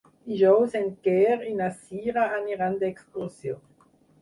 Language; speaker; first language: Catalan; non-native, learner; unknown